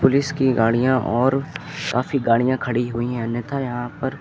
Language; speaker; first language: Hindi; native; Hindi